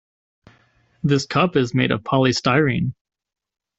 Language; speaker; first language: English; native; English